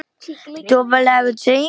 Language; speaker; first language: Icelandic; non-native, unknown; Polish